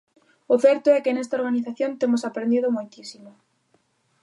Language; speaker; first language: Galician; native; Galician